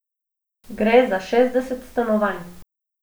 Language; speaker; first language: Slovenian; non-native, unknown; Macedonian